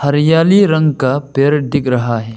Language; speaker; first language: Hindi; non-native, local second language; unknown